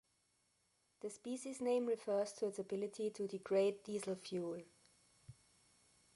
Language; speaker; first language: English; non-native, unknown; German